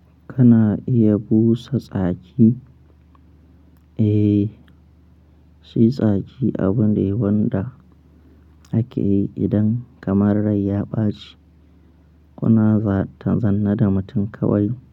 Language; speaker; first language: Hausa; non-native, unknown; Akan